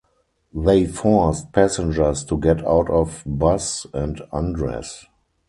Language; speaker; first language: English; non-native, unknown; German